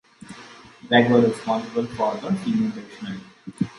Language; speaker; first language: English; non-native, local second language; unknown